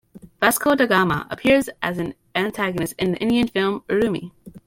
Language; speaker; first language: English; native; English